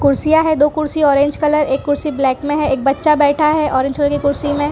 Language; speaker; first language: Hindi; non-native, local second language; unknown